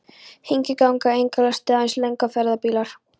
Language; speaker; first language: Icelandic; non-native, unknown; Polish